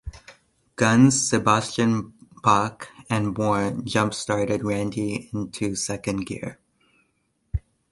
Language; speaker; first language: English; native; English